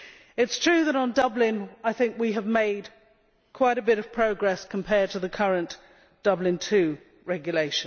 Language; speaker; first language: English; native; English